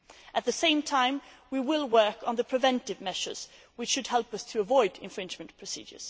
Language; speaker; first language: English; non-native, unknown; Swedish